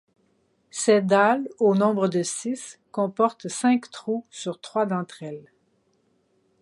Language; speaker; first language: French; native; French